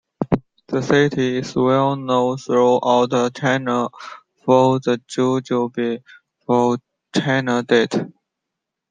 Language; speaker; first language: English; non-native, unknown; Chinese